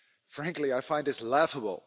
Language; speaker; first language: English; non-native, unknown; Dutch